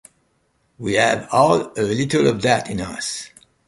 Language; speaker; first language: English; non-native, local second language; French